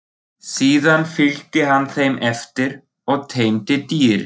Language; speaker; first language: Icelandic; non-native, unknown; German